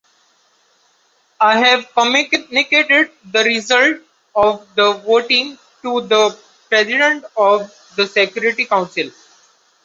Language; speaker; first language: English; non-native, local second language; Marathi